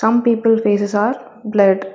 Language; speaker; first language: English; non-native, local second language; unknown